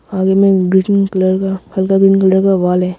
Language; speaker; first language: Hindi; non-native, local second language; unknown